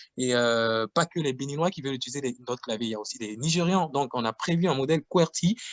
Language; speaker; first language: French; non-native, local second language; Fon